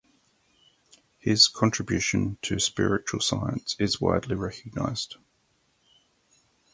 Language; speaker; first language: English; native; English